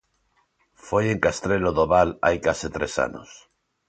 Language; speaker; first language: Galician; non-native, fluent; Spanish